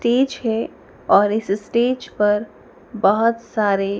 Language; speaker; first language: Hindi; native; Hindi